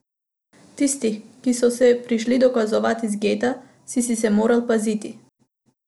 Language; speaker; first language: Slovenian; non-native, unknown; Macedonian